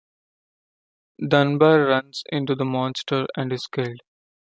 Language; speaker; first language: English; non-native, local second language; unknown